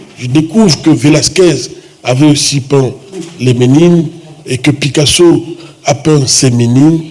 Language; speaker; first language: French; non-native, local second language; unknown